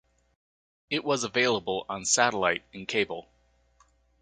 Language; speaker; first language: English; native; English